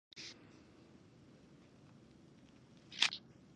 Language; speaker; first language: English; non-native, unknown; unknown